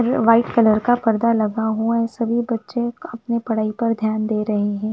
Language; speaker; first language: Hindi; non-native, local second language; Punjabi